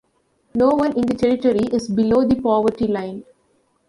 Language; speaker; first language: English; non-native, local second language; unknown